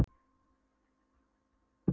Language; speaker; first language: Icelandic; non-native, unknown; Polish